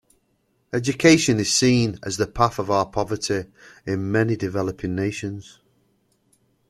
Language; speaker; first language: English; native; English